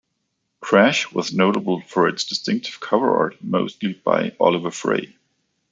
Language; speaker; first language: English; non-native, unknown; Danish